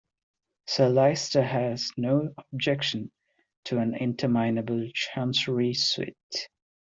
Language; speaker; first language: English; non-native, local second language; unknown